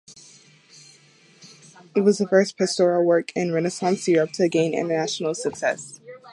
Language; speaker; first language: English; native; English